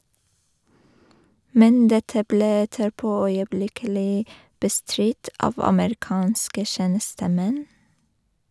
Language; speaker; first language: Norwegian; non-native, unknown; Persian